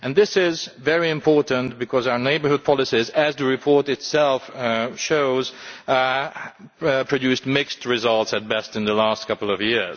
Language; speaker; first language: English; non-native, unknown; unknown